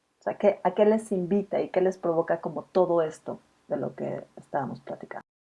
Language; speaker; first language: Spanish; native; Spanish